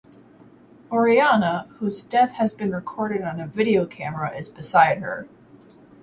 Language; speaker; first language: English; native; English